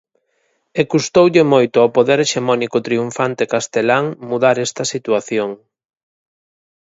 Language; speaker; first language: Galician; native; Galician